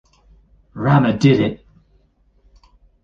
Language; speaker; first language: English; native; English